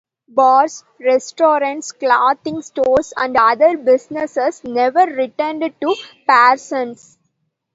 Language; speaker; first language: English; non-native, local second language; Tamil